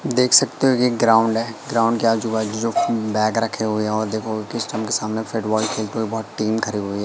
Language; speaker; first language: Hindi; native; Hindi